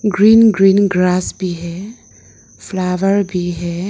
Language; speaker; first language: Hindi; non-native, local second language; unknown